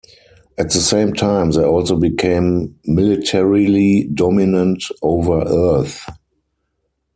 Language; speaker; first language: English; non-native, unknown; German